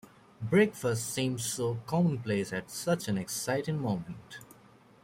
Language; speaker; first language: English; native; English